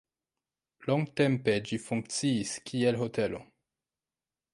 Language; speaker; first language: Esperanto; non-native, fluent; French